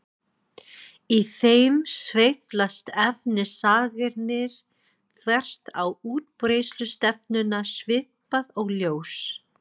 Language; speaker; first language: Icelandic; non-native, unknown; English